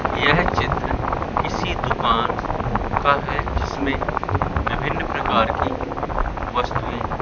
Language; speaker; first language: Hindi; native; Hindi